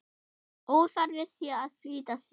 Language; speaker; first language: Icelandic; non-native, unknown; German